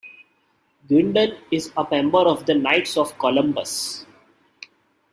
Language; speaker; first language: English; non-native, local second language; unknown